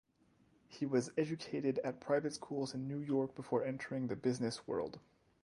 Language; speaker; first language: English; non-native, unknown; French